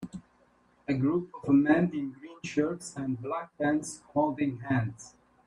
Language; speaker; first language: English; native; English